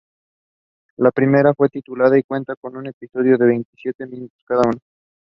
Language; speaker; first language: English; non-native, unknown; Spanish